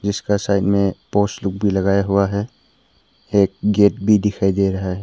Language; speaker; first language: Hindi; non-native, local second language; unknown